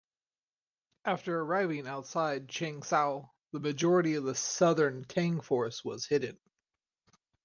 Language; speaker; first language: English; native; English